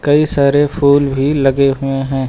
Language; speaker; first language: Hindi; native; Hindi